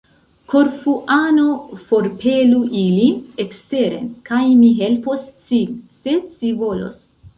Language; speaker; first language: Esperanto; non-native, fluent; Central Kurdish